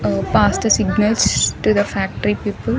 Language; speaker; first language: English; non-native, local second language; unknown